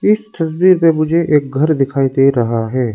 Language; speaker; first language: Hindi; non-native, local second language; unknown